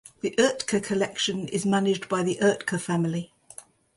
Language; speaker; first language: English; native; English